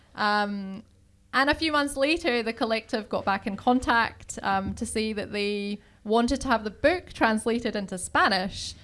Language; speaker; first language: English; native; English